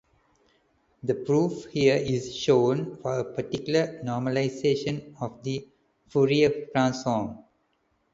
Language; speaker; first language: English; non-native, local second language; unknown